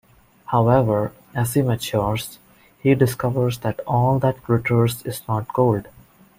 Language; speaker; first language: English; non-native, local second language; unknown